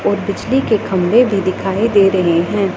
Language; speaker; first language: Hindi; non-native, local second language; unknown